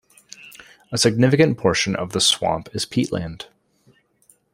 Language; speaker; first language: English; native; English